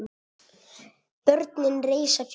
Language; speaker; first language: Icelandic; non-native, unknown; Italian